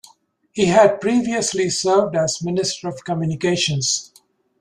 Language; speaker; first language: English; native; English